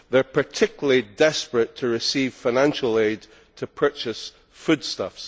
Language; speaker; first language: English; native; English